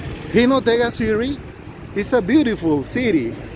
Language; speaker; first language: English; non-native, learner; Spanish